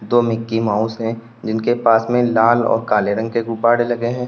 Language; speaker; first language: Hindi; native; Hindi